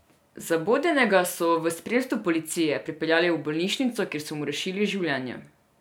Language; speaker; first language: Slovenian; non-native, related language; Serbian